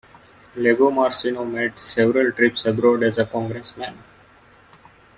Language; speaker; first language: English; non-native, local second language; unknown